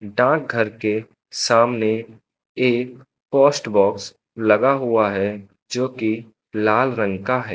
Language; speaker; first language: Hindi; native; Hindi